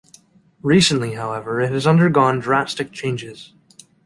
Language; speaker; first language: English; native; English